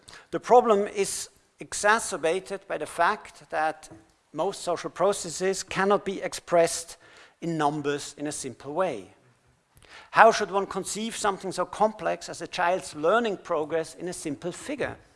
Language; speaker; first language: English; non-native, fluent; German